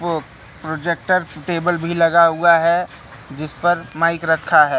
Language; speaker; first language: Hindi; native; Hindi